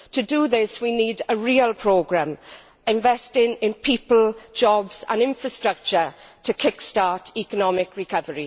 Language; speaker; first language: English; native; English